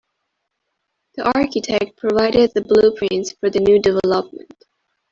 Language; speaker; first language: English; non-native, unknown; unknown